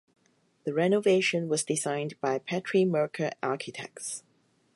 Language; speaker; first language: English; non-native, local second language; Cantonese